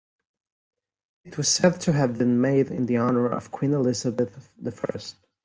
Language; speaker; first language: English; non-native, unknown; Spanish